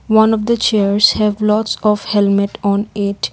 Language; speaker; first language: English; non-native, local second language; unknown